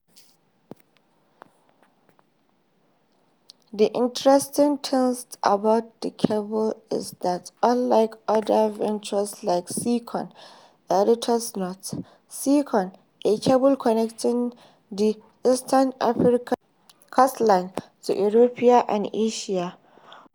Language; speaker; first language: English; non-native, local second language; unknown